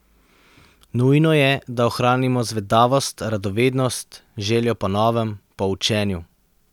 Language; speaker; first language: Slovenian; native; Slovenian